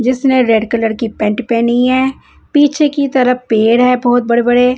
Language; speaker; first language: Hindi; non-native, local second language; Punjabi